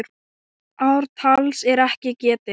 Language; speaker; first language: Icelandic; non-native, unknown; Thai